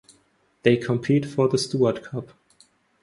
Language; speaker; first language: English; non-native, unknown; German